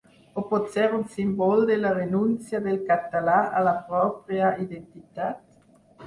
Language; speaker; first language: Catalan; non-native, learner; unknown